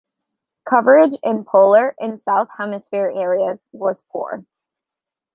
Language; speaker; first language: English; native; English